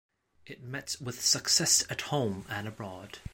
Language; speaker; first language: English; non-native, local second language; Cantonese